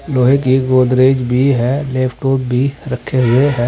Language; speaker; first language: Hindi; native; Hindi